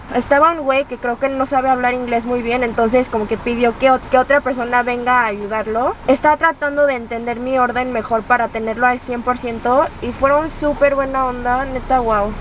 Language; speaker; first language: Spanish; early bilingual, other home language; Korean